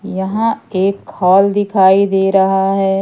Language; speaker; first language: Hindi; native; Hindi